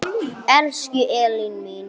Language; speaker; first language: Icelandic; non-native, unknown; English